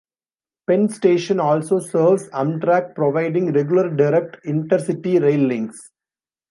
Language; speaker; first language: English; non-native, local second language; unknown